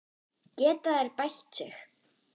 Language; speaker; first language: Icelandic; non-native, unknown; German